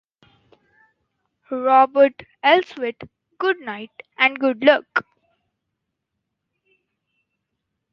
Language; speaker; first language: English; non-native, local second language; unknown